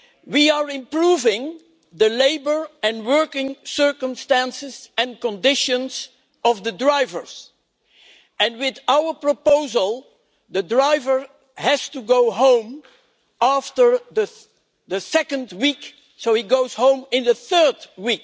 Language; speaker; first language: English; non-native, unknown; Dutch